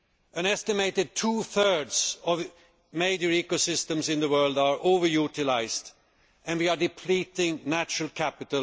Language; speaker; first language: English; non-native, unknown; Swedish